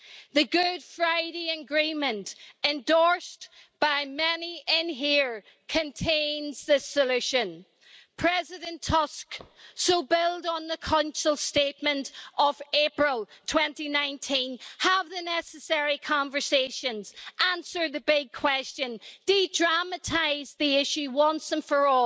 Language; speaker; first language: English; native; English